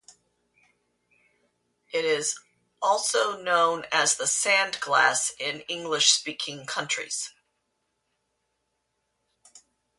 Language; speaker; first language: English; native; English